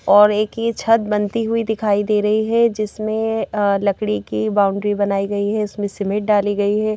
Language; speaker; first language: Hindi; native; Hindi